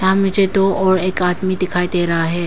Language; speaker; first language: Hindi; non-native, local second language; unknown